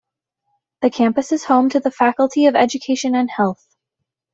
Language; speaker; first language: English; native; English